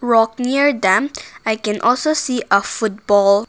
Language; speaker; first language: English; non-native, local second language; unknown